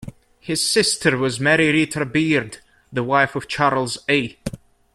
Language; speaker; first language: English; native; English